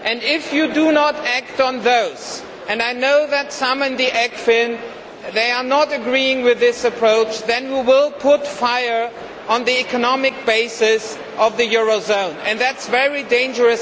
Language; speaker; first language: English; non-native, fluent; German